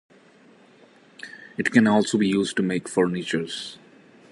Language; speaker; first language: English; non-native, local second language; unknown